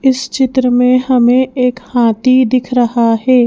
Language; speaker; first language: Hindi; native; Hindi